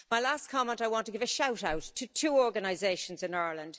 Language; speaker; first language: English; native; English